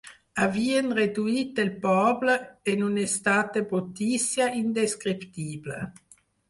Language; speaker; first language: Catalan; non-native, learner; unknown